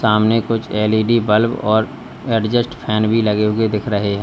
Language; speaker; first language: Hindi; native; Hindi